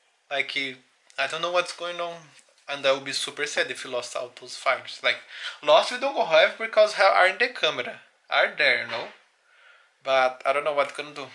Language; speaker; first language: English; non-native, fluent; Portuguese